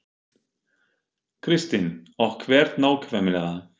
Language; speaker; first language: Icelandic; non-native, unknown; German